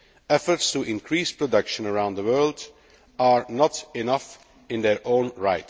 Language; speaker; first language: English; non-native, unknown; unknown